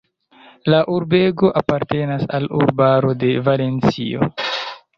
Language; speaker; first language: Esperanto; non-native, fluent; Chinese